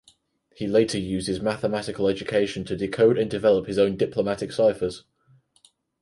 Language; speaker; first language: English; native; English